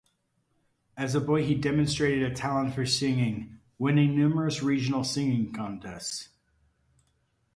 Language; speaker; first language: English; native; English